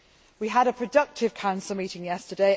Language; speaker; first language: English; native; English